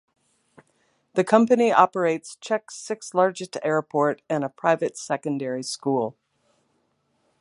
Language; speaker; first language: English; native; English